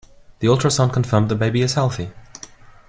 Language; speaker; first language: English; non-native, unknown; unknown